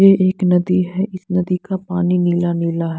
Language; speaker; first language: Hindi; non-native, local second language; Punjabi